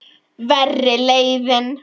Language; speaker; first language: Icelandic; native; Icelandic